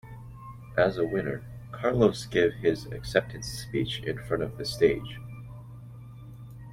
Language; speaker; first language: English; native; English